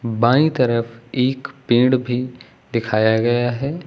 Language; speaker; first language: Hindi; native; Hindi